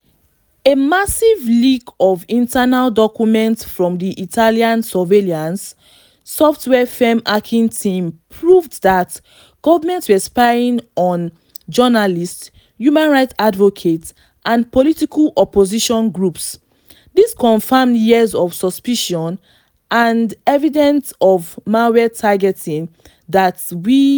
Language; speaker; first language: English; non-native, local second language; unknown